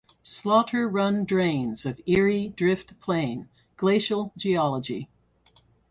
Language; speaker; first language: English; native; English